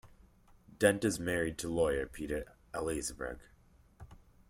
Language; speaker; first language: English; native; English